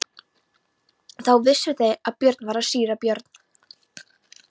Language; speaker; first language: Icelandic; non-native, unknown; Polish